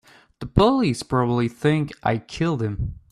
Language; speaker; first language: English; native; English